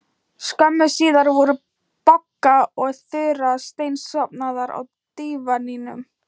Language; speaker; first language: Icelandic; non-native, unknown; Thai